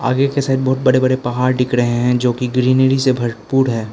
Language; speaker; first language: Hindi; non-native, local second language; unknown